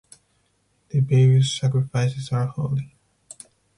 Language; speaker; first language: English; non-native, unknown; Spanish